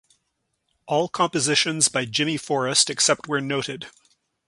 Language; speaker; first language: English; native; English